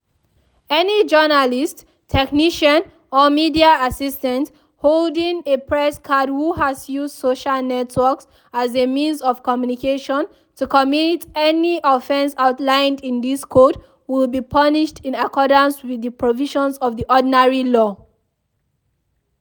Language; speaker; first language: English; non-native, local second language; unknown